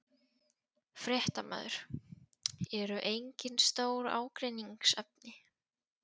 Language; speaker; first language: Icelandic; non-native, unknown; Polish